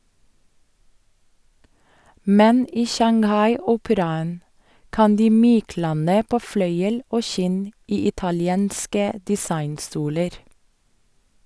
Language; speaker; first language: Norwegian; non-native, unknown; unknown